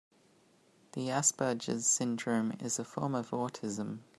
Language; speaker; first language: English; native; English